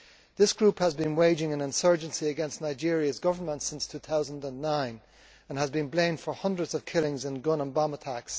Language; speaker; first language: English; native; English